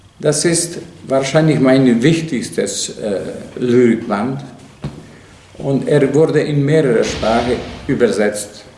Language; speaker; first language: German; non-native, fluent; Serbian